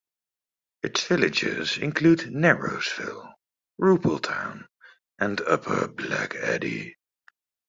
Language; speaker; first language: English; native; English